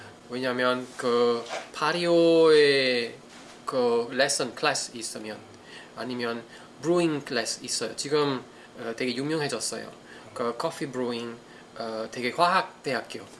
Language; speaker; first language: Korean; non-native, learner; Italian